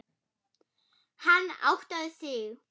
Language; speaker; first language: Icelandic; non-native, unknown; German